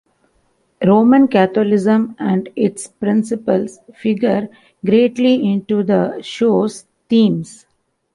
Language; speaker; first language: English; non-native, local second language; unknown